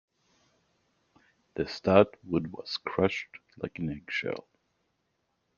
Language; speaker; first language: English; native; English